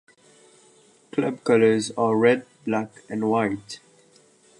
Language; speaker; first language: English; native; English